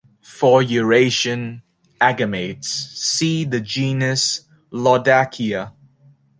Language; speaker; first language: English; native; English